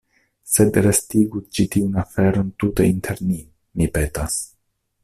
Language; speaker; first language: Esperanto; non-native, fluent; Italian